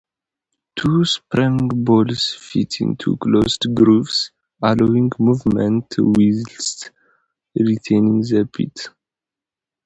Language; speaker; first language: English; non-native, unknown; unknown